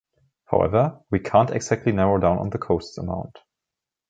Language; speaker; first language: English; non-native, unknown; German